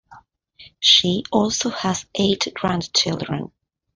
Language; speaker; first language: English; non-native, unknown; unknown